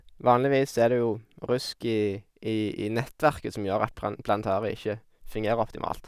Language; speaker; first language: Norwegian; native; Norwegian